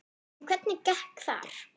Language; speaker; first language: Icelandic; non-native, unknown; German